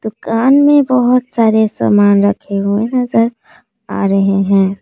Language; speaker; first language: Hindi; non-native, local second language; Assamese